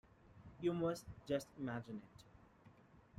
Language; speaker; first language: English; non-native, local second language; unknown